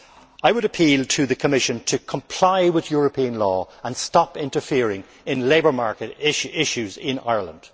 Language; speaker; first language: English; native; English